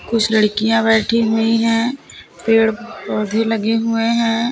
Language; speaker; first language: Hindi; native; Hindi